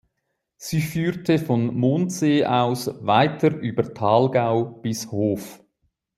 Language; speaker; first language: German; native; German